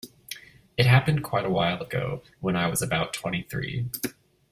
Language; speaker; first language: English; native; English